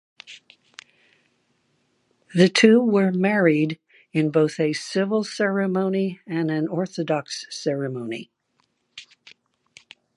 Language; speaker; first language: English; native; English